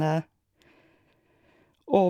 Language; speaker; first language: Norwegian; native; Norwegian